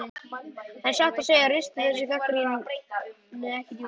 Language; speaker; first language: Icelandic; native; Icelandic